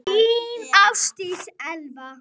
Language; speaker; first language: Icelandic; native; Icelandic